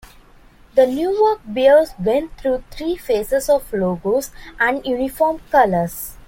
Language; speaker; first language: English; non-native, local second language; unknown